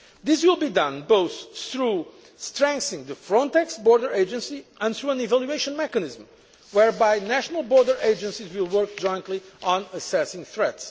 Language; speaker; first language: English; non-native, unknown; Portuguese